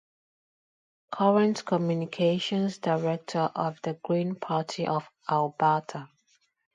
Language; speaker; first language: English; non-native, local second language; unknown